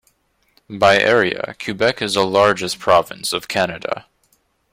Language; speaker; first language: English; native; English